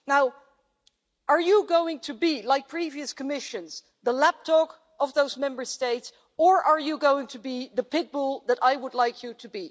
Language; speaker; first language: English; non-native, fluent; Dutch